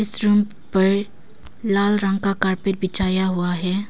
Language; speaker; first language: Hindi; early bilingual, other home language; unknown